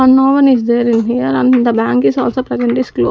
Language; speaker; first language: English; non-native, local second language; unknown